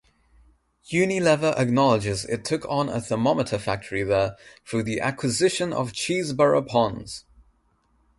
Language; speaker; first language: English; non-native, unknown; Nepali